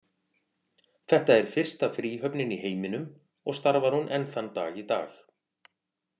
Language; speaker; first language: Icelandic; native; Icelandic